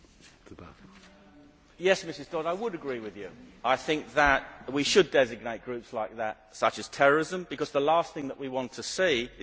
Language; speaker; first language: English; native; English